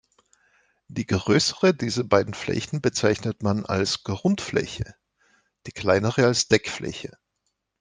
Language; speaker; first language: German; native; German